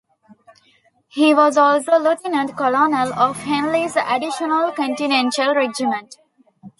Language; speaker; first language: English; non-native, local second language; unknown